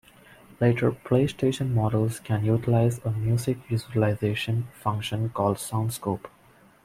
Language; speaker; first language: English; non-native, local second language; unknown